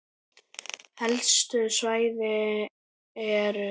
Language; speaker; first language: Icelandic; native; Icelandic